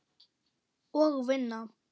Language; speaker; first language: Icelandic; non-native, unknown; German